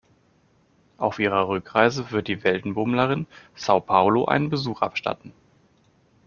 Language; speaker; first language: German; native; German